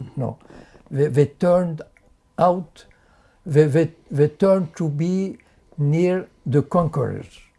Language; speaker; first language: English; non-native, fluent; French